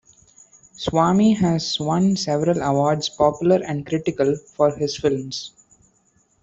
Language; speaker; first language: English; non-native, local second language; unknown